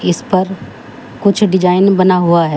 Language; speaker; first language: Hindi; native; Hindi